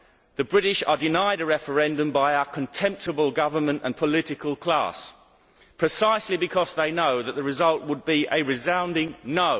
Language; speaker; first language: English; native; English